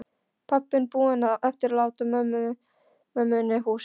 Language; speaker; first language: Icelandic; non-native, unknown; Polish